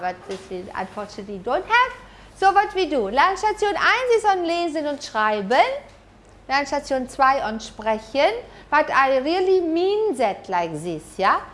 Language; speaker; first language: English; non-native, fluent; German